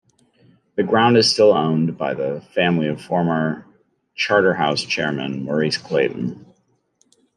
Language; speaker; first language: English; native; English